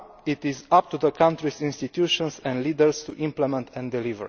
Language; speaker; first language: English; non-native, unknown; Romanian